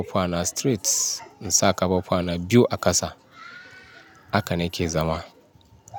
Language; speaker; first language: Hausa; non-native, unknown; Yoruba